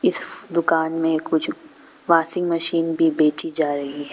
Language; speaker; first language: Hindi; non-native, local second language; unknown